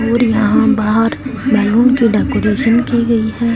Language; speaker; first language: Hindi; non-native, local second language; Punjabi